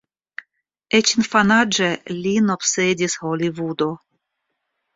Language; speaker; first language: Esperanto; non-native, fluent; Russian